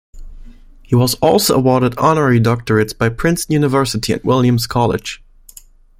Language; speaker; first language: English; non-native, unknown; German